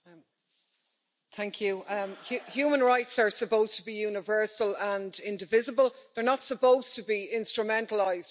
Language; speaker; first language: English; native; English